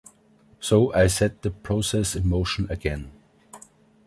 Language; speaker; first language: English; non-native, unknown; German